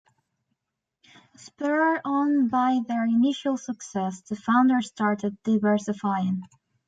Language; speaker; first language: English; native; English